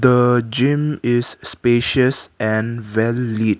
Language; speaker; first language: English; non-native, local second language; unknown